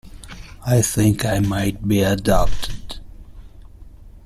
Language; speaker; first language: English; non-native, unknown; Italian